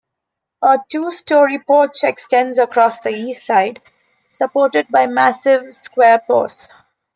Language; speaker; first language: English; non-native, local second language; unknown